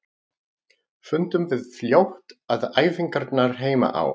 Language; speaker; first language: Icelandic; non-native, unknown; Greek